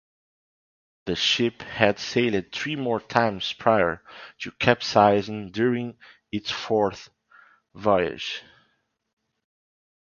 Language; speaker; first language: English; non-native, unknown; Portuguese